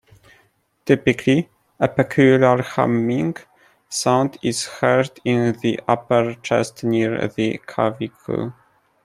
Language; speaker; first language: English; non-native, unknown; Polish